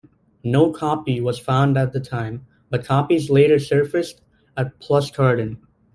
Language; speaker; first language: English; native; English